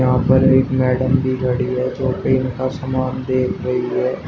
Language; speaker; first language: Hindi; native; Hindi